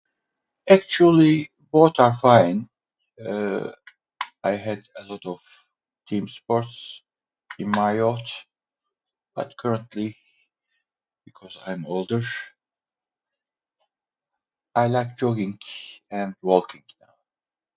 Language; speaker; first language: English; non-native, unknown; Turkish